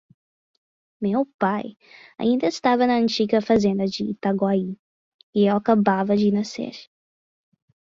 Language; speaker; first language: Portuguese; non-native, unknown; English